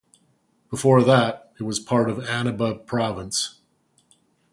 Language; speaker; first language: English; native; English